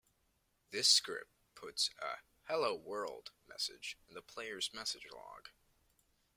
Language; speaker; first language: English; native; English